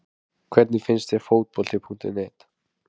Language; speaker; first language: Icelandic; native; Icelandic